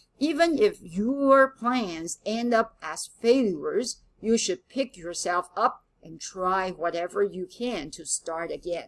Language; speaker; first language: English; non-native, fluent; Chinese